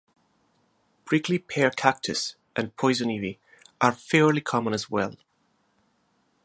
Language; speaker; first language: English; non-native, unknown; Italian